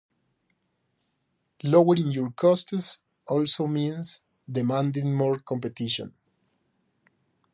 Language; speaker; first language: English; native; English